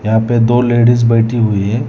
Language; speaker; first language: Hindi; non-native, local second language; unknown